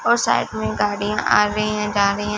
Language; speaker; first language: Hindi; non-native, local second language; Punjabi